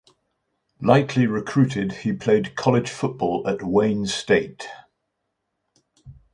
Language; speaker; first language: English; native; English